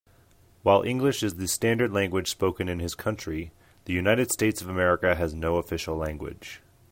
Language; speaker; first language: English; native; English